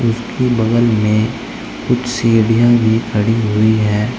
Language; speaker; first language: Hindi; native; Hindi